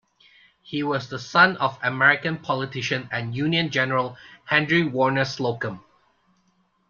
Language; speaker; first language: English; non-native, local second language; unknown